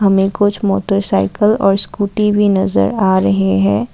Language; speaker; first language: Hindi; non-native, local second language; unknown